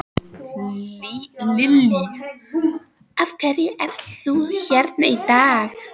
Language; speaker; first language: Icelandic; native; Icelandic